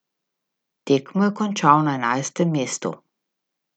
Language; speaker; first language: Slovenian; native; Slovenian